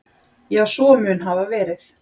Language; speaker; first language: Icelandic; native; Icelandic